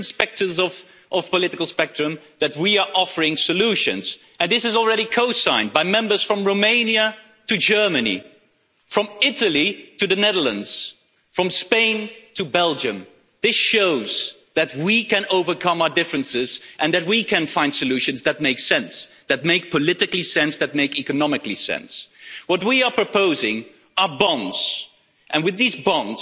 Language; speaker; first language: English; non-native, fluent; Dutch